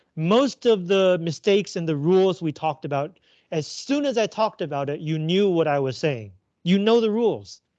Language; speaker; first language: English; native; English